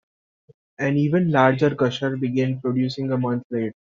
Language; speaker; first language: English; non-native, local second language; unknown